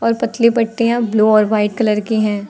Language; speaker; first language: Hindi; native; Hindi